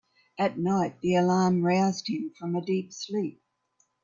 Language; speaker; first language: English; native; English